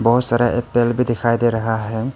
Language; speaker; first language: Hindi; non-native, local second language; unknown